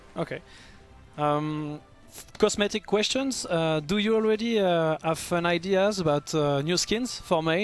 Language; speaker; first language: English; non-native, fluent; French